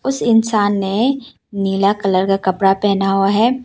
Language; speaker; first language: Hindi; non-native, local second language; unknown